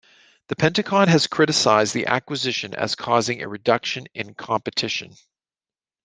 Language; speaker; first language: English; native; English